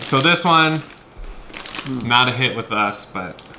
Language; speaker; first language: English; native; English